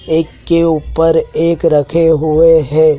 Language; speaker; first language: Hindi; native; Hindi